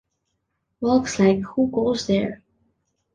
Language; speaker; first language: English; non-native, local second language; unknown